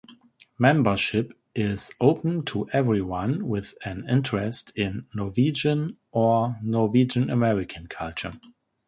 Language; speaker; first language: English; non-native, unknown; German